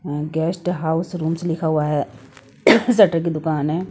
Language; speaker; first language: Hindi; non-native, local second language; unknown